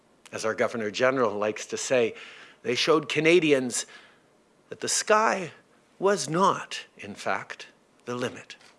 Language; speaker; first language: English; early bilingual, other home language; French